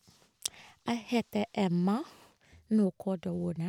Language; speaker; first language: Norwegian; non-native, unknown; Ga